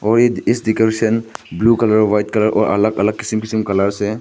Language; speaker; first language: Hindi; non-native, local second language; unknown